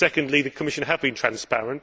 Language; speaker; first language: English; native; English